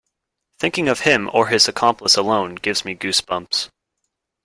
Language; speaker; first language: English; native; English